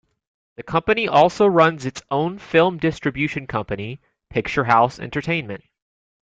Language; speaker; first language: English; native; English